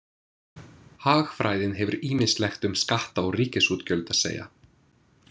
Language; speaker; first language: Icelandic; non-native, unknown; English